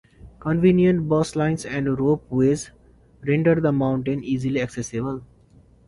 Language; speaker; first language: English; non-native, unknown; Nepali